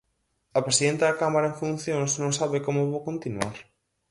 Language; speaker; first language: Galician; native; Galician